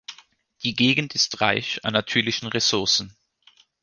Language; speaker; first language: German; native; German